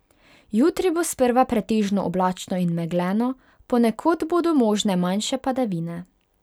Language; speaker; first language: Slovenian; non-native, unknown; Hungarian